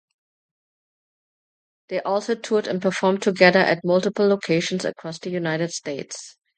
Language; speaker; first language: English; non-native, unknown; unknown